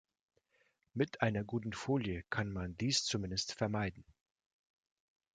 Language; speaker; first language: German; non-native, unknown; Russian